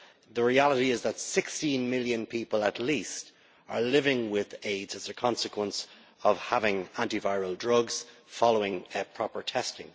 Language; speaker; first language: English; native; English